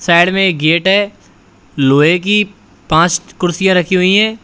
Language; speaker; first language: Hindi; native; Hindi